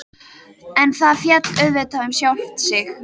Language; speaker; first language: Icelandic; native; Icelandic